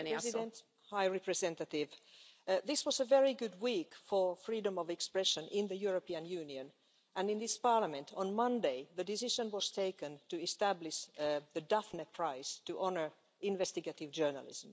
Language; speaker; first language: English; non-native, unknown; Finnish